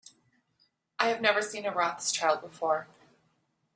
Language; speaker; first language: English; native; English